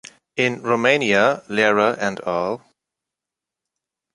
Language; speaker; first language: English; non-native, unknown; German